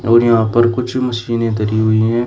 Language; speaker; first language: Hindi; native; Hindi